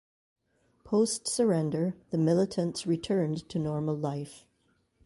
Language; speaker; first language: English; native; English